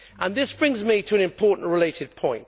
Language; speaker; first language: English; native; English